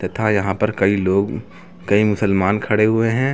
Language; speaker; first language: Hindi; native; Hindi